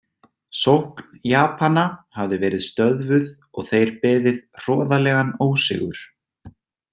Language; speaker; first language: Icelandic; native; Icelandic